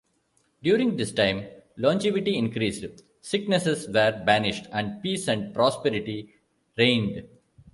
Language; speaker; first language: English; non-native, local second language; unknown